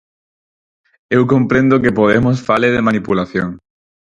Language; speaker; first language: Galician; non-native, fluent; Spanish